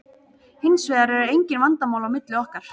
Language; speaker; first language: Icelandic; native; Icelandic